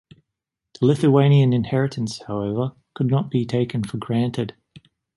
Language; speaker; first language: English; native; English